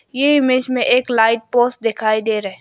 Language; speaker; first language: Hindi; non-native, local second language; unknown